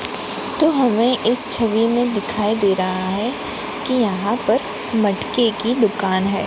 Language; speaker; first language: Hindi; non-native, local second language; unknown